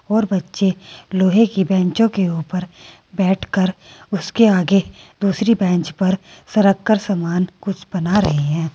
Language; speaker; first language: Hindi; native; Hindi